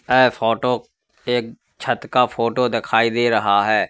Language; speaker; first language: Hindi; native; Hindi